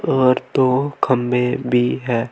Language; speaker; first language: Hindi; native; Hindi